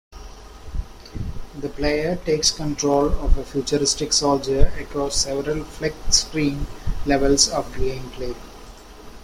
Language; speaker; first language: English; non-native, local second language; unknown